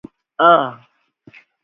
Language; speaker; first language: English; non-native, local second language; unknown